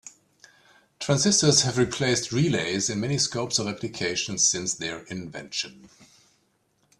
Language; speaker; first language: English; native; English